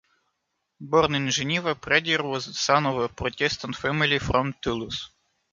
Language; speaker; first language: English; non-native, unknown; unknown